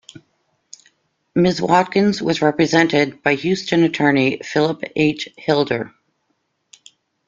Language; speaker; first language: English; native; English